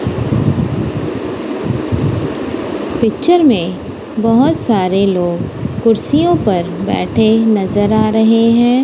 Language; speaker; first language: Hindi; non-native, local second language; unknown